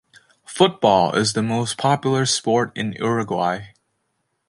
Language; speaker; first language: English; native; English